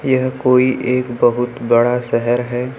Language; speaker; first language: Hindi; native; Hindi